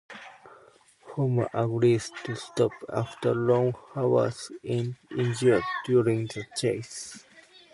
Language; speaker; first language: English; non-native, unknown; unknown